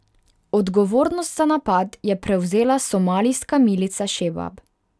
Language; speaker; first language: Slovenian; non-native, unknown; Hungarian